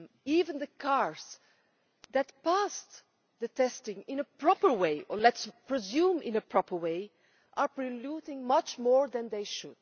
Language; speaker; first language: English; non-native, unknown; Dutch